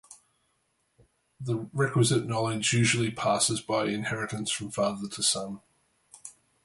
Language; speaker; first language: English; native; English